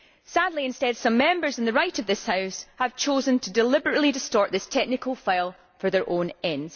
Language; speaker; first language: English; native; English